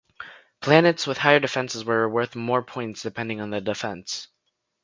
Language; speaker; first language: English; native; English